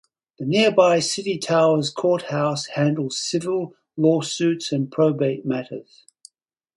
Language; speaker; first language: English; native; English